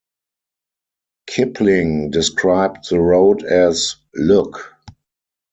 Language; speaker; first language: English; non-native, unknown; German